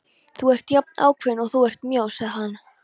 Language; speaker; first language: Icelandic; non-native, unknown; Polish